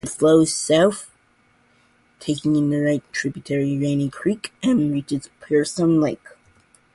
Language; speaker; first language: English; non-native, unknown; Georgian